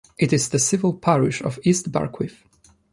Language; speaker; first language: English; non-native, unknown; Polish